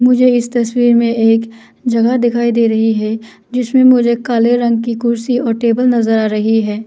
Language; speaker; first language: Hindi; non-native, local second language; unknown